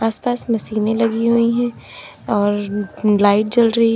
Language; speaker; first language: Hindi; native; Hindi